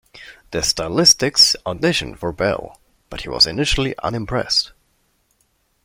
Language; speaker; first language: English; non-native, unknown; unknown